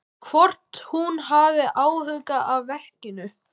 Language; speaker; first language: Icelandic; native; Icelandic